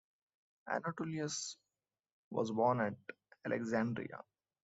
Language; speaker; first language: English; non-native, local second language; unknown